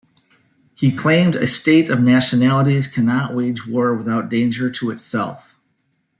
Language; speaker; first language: English; native; English